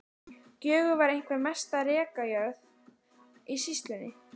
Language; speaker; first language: Icelandic; native; Icelandic